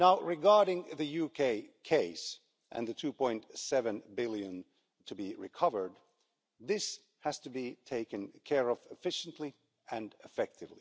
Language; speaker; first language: English; non-native, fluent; Finnish